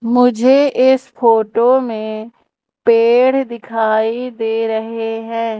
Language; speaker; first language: Hindi; native; Hindi